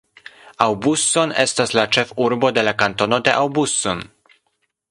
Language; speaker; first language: Esperanto; non-native, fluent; Polish